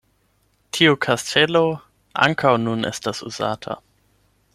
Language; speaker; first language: Esperanto; non-native, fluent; German